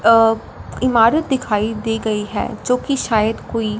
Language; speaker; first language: Hindi; non-native, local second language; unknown